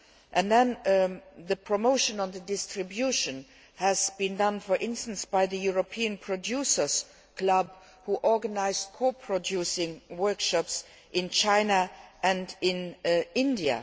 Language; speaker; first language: English; non-native, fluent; Luxembourgish